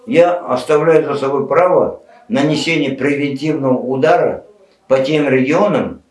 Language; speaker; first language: Russian; non-native, local second language; Kazakh